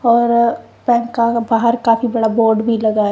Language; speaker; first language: Hindi; non-native, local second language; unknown